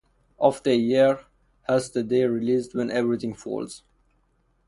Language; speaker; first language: English; non-native, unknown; Persian